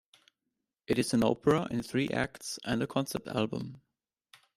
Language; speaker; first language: English; non-native, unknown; German